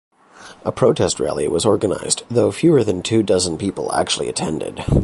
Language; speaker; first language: English; native; English